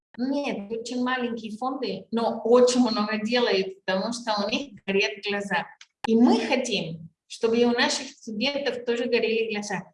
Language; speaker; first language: Russian; non-native, fluent; Spanish